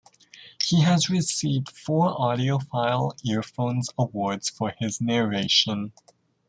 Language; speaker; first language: English; native; English